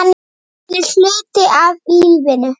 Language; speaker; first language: Icelandic; native; Icelandic